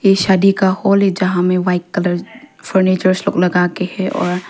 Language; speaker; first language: Hindi; non-native, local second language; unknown